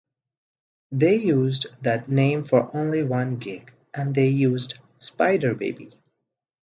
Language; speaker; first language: English; non-native, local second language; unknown